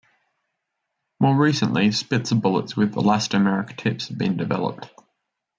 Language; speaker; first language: English; native; English